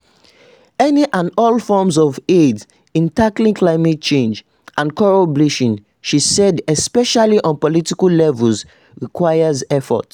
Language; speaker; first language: English; non-native, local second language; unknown